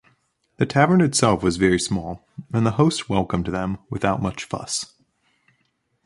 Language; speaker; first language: English; native; English